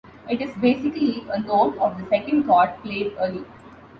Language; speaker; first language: English; non-native, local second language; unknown